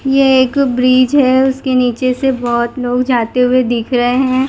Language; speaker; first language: Hindi; non-native, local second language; Gujarati